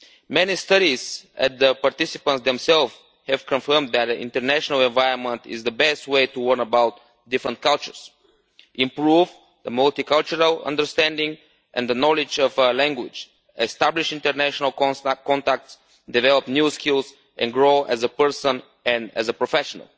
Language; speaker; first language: English; non-native, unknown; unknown